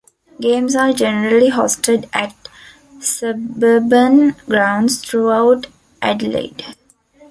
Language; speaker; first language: English; non-native, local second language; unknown